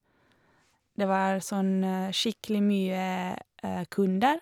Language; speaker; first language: Norwegian; non-native, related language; Swedish